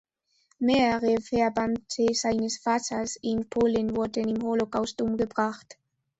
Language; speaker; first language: German; non-native, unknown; Spanish